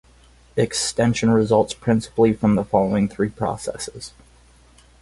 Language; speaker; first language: English; native; English